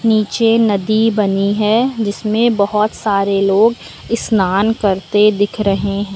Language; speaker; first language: Hindi; native; Hindi